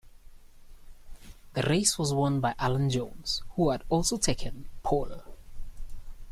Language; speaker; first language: English; native; English